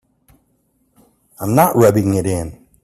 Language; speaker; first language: English; native; English